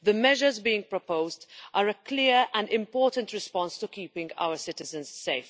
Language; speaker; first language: English; non-native, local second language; Maltese